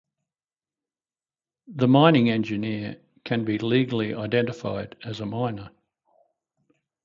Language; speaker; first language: English; native; English